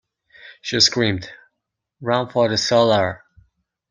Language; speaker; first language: English; non-native, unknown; Mongolian